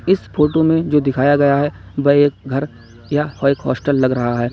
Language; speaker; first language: Hindi; native; Hindi